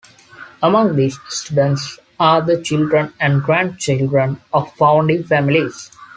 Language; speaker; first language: English; non-native, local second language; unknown